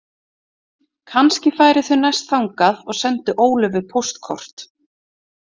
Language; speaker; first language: Icelandic; native; Icelandic